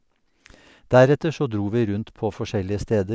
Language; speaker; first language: Norwegian; native; Norwegian